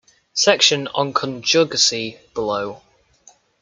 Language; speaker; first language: English; native; English